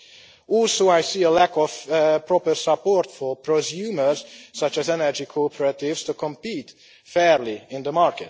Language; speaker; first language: English; non-native, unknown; Hungarian